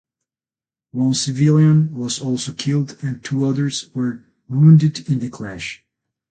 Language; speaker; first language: English; non-native, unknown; Spanish